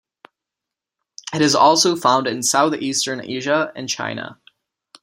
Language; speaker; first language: English; non-native, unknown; Czech